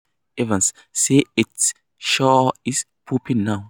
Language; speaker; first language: English; non-native, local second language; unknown